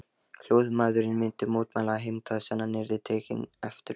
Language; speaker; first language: Icelandic; non-native, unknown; Lithuanian